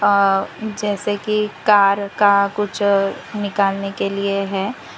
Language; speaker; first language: Hindi; non-native, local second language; Gujarati